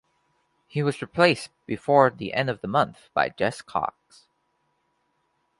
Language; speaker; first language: English; native; English